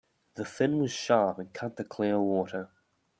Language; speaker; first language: English; native; English